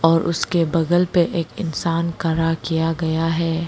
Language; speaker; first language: Hindi; non-native, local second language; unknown